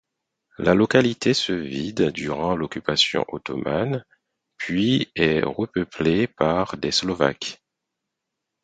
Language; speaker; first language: French; non-native, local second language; Haitian Creole